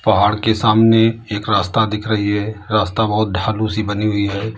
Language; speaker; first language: Hindi; native; Hindi